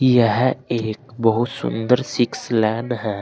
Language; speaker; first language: Hindi; native; Hindi